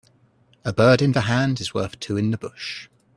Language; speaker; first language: English; native; English